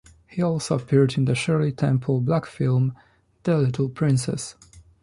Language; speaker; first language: English; non-native, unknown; Polish